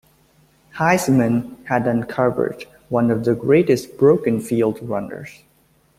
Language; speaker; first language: English; native; English